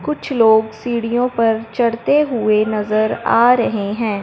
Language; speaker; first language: Hindi; non-native, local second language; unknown